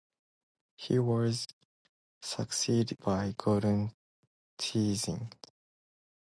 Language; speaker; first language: English; non-native, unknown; Japanese